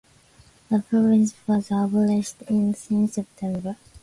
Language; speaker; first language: English; non-native, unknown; Japanese